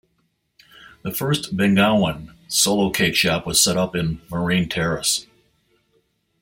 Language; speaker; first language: English; native; English